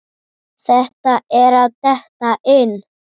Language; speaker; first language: Icelandic; native; Icelandic